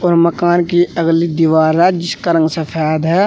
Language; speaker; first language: Hindi; native; Hindi